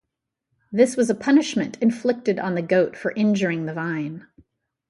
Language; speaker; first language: English; native; English